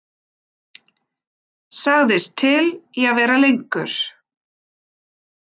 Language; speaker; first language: Icelandic; non-native, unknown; German